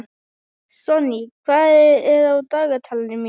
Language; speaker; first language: Icelandic; native; Icelandic